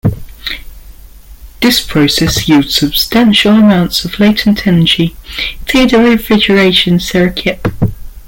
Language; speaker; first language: English; native; English